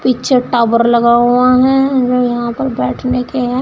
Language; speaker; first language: Hindi; native; Hindi